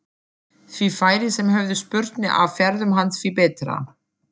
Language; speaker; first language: Icelandic; non-native, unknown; German